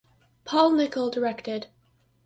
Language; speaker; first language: English; native; English